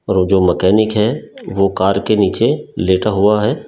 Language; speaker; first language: Hindi; native; Hindi